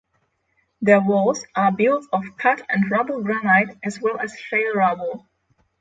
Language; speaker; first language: English; non-native, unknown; Polish